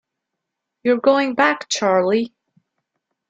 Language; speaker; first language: English; non-native, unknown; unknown